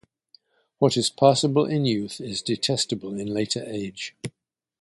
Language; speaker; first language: English; native; English